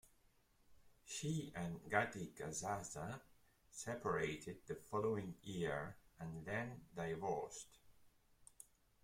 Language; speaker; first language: English; non-native, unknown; Catalan